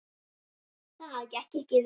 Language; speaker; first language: Icelandic; native; Icelandic